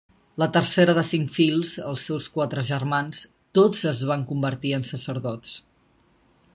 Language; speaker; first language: Catalan; native; Catalan